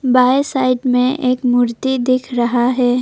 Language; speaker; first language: Hindi; non-native, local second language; Assamese